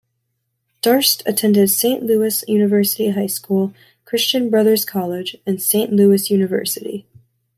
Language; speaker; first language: English; native; English